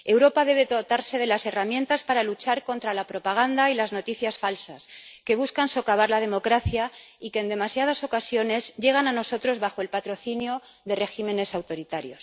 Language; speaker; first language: Spanish; native; Spanish